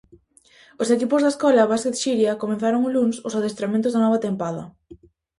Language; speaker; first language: Galician; native; Galician